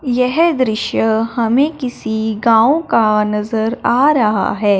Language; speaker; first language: Hindi; non-native, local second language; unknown